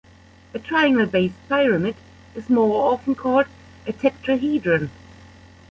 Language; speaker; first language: English; non-native, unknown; German